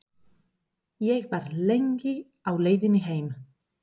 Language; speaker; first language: Icelandic; non-native, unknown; Spanish